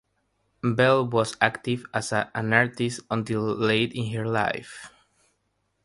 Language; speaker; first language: English; non-native, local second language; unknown